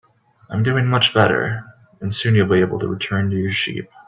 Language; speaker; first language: English; native; English